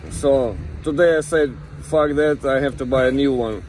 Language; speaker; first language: English; non-native, learner; Russian